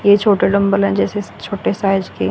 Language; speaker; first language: Hindi; native; Hindi